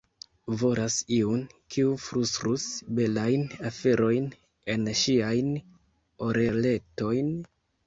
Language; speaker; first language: Esperanto; non-native, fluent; Kinyarwanda